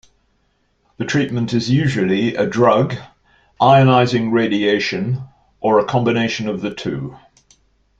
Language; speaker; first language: English; native; English